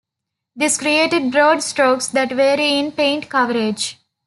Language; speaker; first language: English; non-native, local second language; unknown